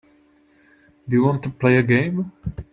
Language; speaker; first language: English; non-native, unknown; Czech